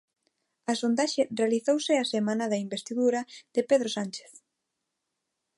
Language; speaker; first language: Galician; non-native, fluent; Spanish